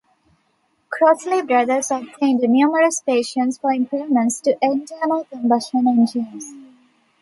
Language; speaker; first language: English; non-native, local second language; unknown